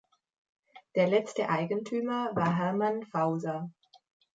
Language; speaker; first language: German; native; German